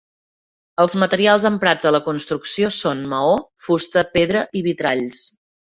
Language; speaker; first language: Catalan; native; Catalan